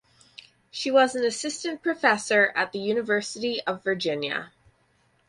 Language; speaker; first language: English; native; English